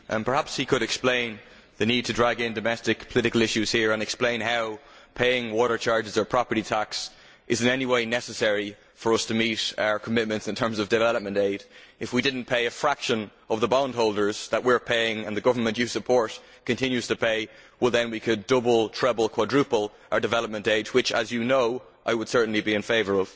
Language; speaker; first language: English; native; English